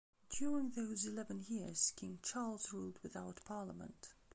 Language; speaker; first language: English; non-native, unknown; Belarusian